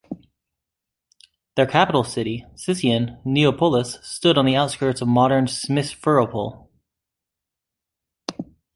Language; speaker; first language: English; native; English